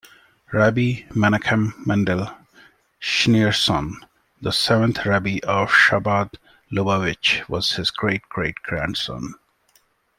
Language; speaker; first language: English; non-native, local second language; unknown